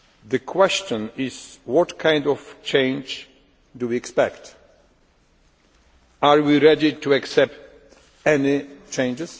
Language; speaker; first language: English; non-native, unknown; Polish